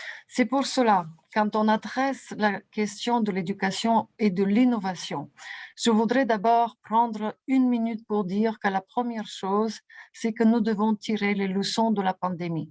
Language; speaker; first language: French; non-native, fluent; Bulgarian